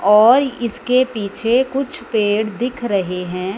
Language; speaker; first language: Hindi; non-native, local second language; Punjabi